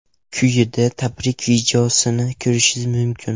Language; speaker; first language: Uzbek; non-native, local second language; Russian